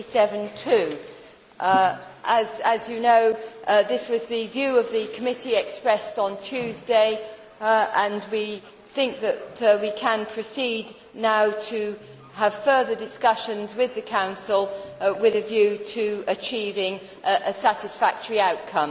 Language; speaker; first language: English; native; English